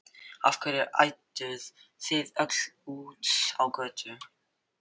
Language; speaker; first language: Icelandic; non-native, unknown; Filipino